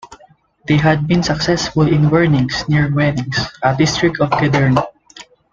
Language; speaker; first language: English; non-native, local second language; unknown